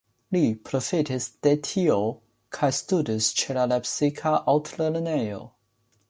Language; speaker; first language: Esperanto; non-native, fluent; Chinese